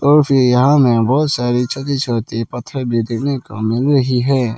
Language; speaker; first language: Hindi; non-native, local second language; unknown